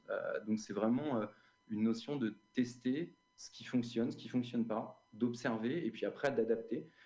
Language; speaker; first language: French; native; French